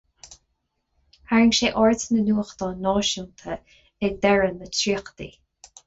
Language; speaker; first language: Irish; non-native, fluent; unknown